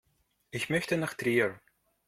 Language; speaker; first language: German; non-native, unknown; Russian